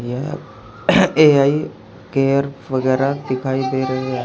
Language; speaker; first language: Hindi; native; Hindi